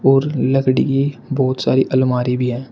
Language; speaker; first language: Hindi; native; Hindi